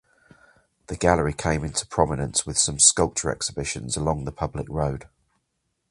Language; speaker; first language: English; native; English